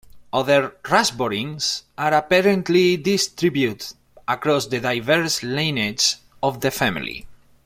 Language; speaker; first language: English; non-native, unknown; Spanish